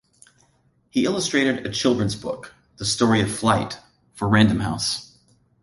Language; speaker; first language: English; native; English